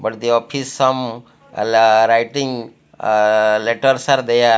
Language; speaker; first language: English; non-native, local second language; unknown